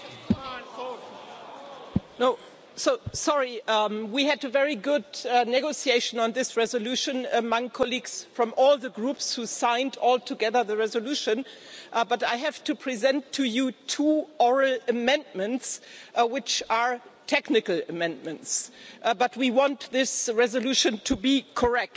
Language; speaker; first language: English; non-native, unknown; German